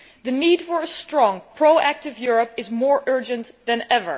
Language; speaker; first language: English; non-native, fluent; Dutch